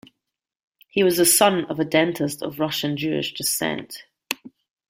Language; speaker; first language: English; native; English